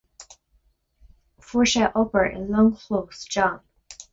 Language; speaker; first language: Irish; non-native, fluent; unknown